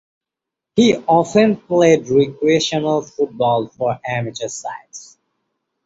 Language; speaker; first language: English; non-native, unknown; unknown